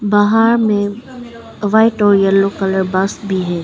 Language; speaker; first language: Hindi; non-native, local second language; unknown